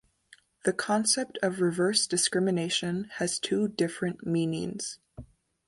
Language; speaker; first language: English; native; English